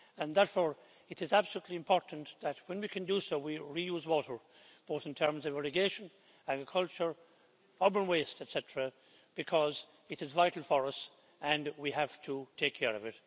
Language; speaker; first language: English; native; English